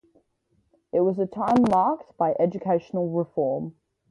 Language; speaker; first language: English; native; English